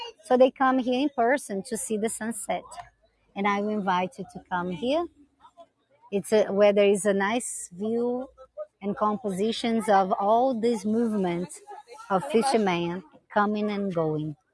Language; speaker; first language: English; non-native, fluent; Portuguese